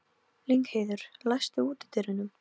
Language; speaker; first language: Icelandic; non-native, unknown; Polish